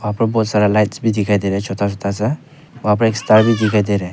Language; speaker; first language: Hindi; non-native, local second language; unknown